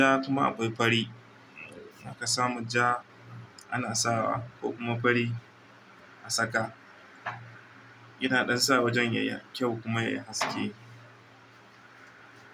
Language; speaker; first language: Hausa; non-native, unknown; Igbo